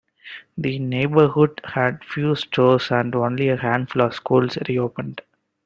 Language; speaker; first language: English; non-native, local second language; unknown